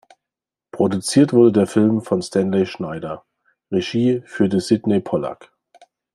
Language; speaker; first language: German; native; German